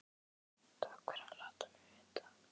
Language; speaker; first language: Icelandic; native; Icelandic